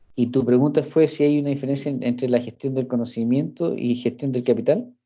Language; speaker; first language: Spanish; early bilingual, heritage; Spanish